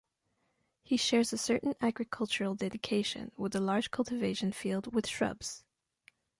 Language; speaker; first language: English; non-native, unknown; French